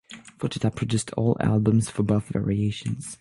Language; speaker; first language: English; non-native, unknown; French